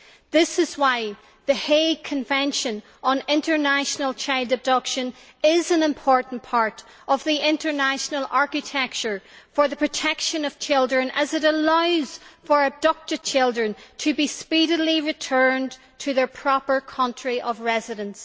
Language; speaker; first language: English; native; English